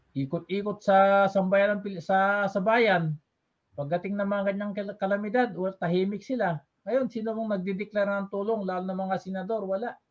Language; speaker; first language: Filipino; non-native, local second language; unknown